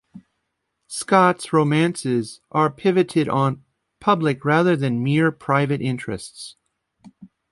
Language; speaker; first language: English; native; English